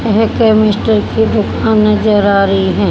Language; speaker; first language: Hindi; native; Hindi